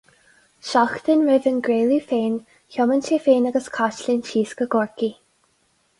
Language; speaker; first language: Irish; non-native, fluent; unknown